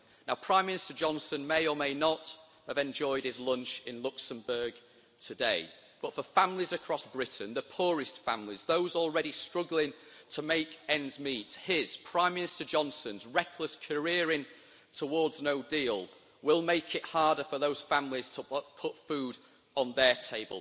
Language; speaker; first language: English; native; English